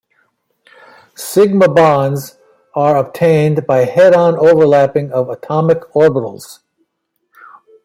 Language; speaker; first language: English; native; English